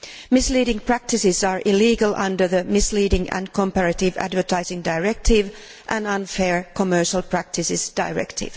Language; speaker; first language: English; non-native, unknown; Finnish